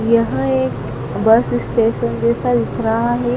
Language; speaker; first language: Hindi; native; Hindi